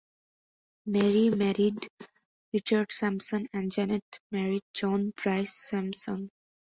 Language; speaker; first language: English; non-native, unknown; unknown